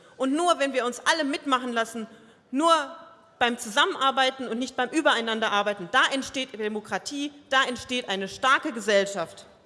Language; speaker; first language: German; early bilingual, other home language; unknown